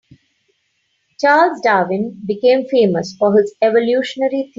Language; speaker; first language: English; non-native, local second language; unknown